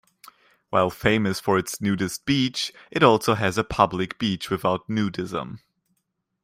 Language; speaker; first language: English; non-native, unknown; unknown